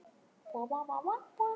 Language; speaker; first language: Icelandic; native; Icelandic